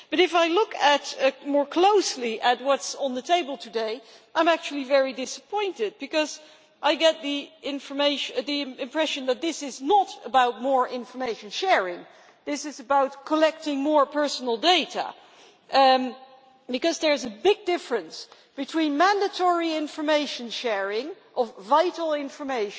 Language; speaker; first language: English; non-native, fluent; Dutch